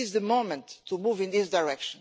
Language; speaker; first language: English; non-native, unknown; Portuguese